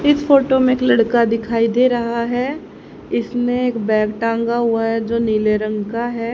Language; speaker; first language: Hindi; native; Hindi